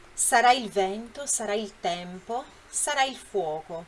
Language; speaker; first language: Italian; non-native, fluent; Portuguese